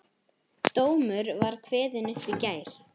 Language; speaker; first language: Icelandic; native; Icelandic